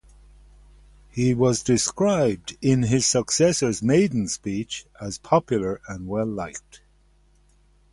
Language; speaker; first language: English; native; English